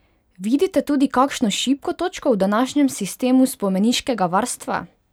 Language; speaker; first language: Slovenian; non-native, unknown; Hungarian